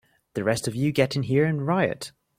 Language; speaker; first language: English; native; English